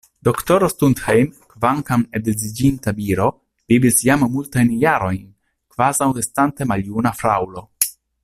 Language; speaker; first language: Esperanto; non-native, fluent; Italian